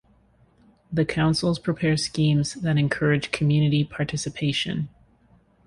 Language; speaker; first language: English; native; English